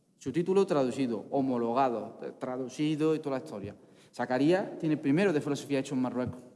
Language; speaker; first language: Spanish; non-native, fluent; Arabic